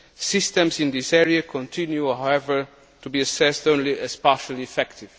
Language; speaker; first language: English; non-native, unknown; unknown